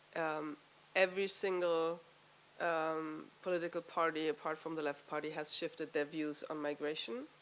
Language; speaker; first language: English; non-native, fluent; German